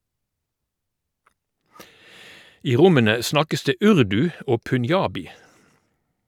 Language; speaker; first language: Norwegian; native; Norwegian